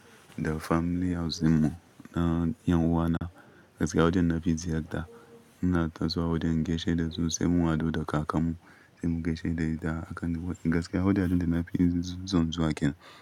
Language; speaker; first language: Hausa; non-native, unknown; Yoruba